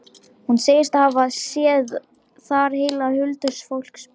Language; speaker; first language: Icelandic; non-native, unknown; Lithuanian